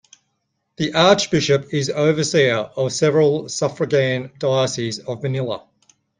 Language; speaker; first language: English; native; English